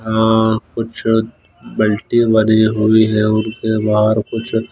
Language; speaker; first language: Hindi; non-native, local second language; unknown